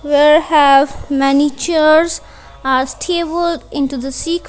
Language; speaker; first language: English; non-native, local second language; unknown